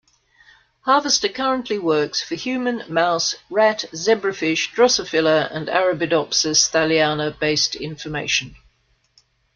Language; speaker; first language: English; native; English